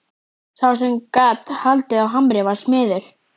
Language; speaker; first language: Icelandic; native; Icelandic